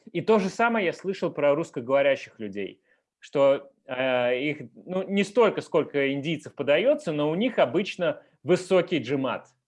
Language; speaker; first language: Russian; native; Russian